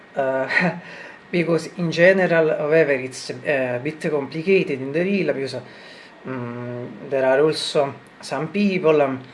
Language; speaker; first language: English; non-native, learner; Italian